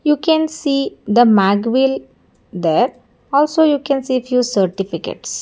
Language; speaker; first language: English; non-native, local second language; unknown